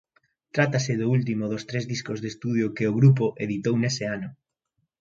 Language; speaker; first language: Galician; native; Galician